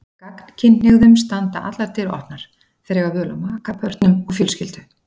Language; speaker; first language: Icelandic; native; Icelandic